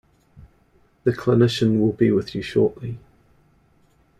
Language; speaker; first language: English; native; English